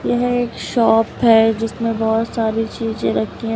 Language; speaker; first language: Hindi; native; Hindi